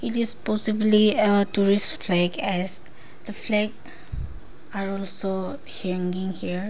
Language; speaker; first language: English; non-native, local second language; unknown